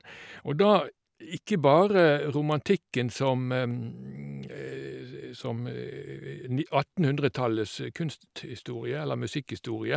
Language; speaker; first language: Norwegian; native; Norwegian